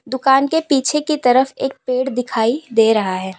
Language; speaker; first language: Hindi; native; Hindi